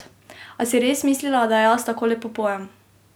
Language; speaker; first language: Slovenian; native; Slovenian